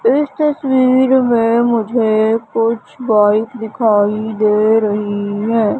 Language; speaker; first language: Hindi; native; Hindi